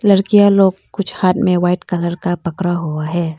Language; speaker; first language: Hindi; non-native, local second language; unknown